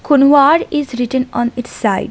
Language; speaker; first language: English; non-native, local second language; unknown